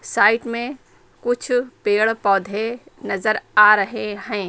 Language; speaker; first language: Hindi; native; Hindi